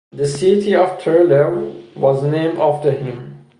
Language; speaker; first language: English; non-native, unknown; Persian